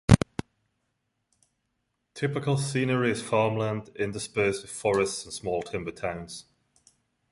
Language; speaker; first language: English; non-native, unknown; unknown